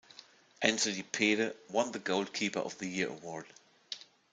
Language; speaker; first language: English; non-native, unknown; German